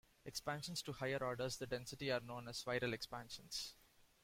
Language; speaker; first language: English; non-native, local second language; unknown